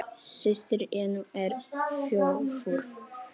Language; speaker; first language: Icelandic; non-native, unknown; Polish